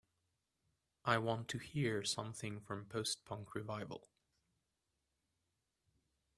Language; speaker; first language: English; native; English